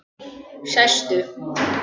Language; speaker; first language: Icelandic; native; Icelandic